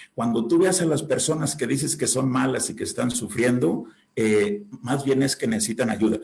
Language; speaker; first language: Spanish; native; Spanish